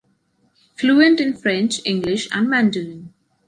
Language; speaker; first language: English; non-native, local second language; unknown